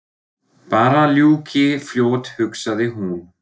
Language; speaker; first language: Icelandic; non-native, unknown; German